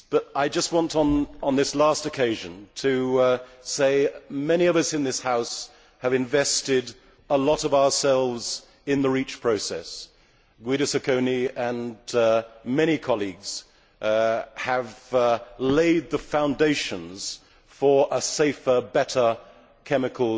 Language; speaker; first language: English; native; English